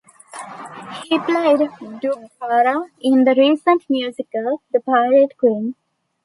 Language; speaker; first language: English; non-native, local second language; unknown